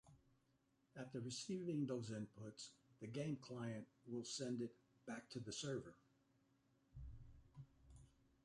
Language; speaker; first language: English; native; English